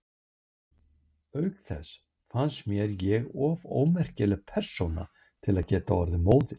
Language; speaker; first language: Icelandic; native; Icelandic